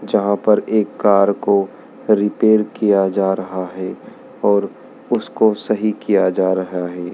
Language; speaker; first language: Hindi; native; Hindi